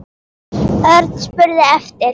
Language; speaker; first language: Icelandic; native; Icelandic